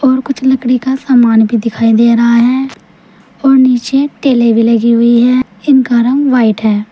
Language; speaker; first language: Hindi; native; Hindi